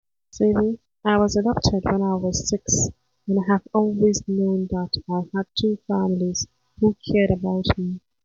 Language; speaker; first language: English; non-native, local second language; Hausa